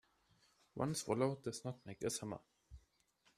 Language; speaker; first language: English; non-native, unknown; German